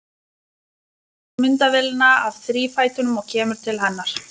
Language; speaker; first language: Icelandic; non-native, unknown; Lithuanian